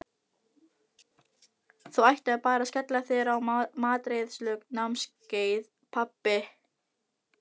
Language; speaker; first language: Icelandic; non-native, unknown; Filipino